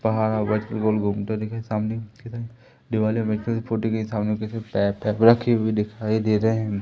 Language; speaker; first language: Hindi; native; Hindi